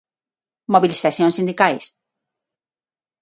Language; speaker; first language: Galician; non-native, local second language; Spanish